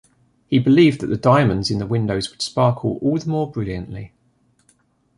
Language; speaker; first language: English; native; English